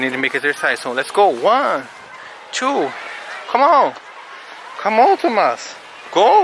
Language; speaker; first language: English; non-native, fluent; Portuguese